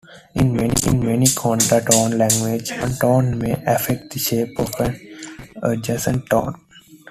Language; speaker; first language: English; non-native, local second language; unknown